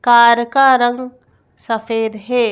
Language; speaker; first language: Hindi; native; Hindi